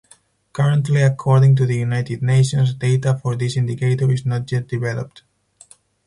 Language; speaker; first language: English; non-native, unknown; Spanish